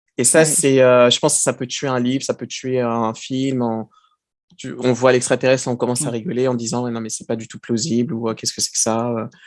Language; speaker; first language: French; early bilingual, other home language; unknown